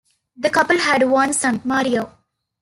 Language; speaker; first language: English; non-native, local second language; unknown